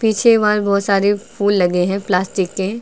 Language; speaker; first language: Hindi; native; Hindi